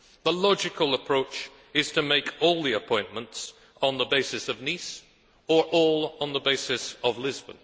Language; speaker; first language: English; native; English